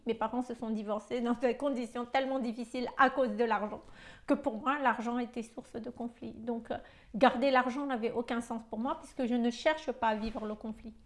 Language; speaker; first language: French; non-native, local second language; Malagasy